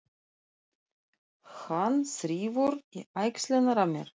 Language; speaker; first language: Icelandic; non-native, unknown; Russian